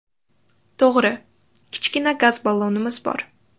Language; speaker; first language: Uzbek; native; Uzbek